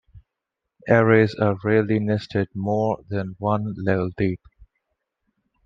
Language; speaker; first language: English; non-native, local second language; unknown